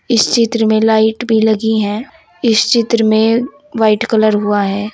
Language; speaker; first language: Hindi; native; Hindi